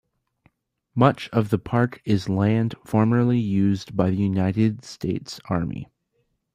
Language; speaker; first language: English; native; English